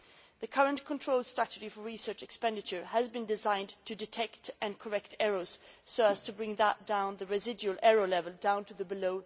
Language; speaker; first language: English; non-native, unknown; Swedish